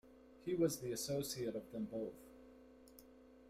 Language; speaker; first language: English; native; English